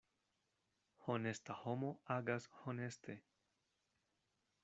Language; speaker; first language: Esperanto; non-native, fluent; Spanish